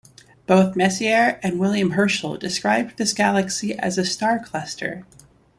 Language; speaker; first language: English; native; English